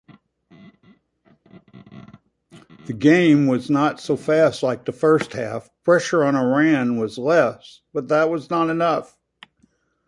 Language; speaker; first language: English; native; English